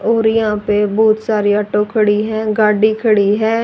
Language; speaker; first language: Hindi; native; Hindi